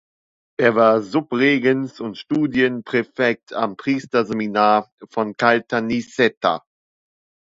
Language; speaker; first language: German; native; German